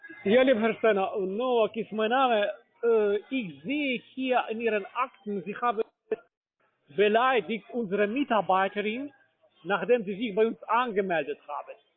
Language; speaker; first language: German; non-native, learner; Russian